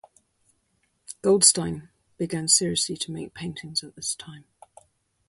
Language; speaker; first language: English; native; English